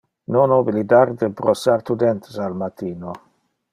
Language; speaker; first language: Interlingua; non-native, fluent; Dutch